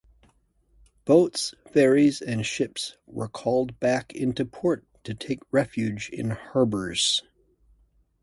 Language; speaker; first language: English; native; English